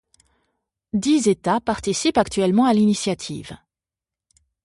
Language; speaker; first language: French; native; French